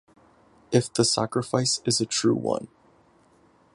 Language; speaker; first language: English; native; English